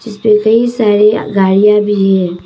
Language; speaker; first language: Hindi; non-native, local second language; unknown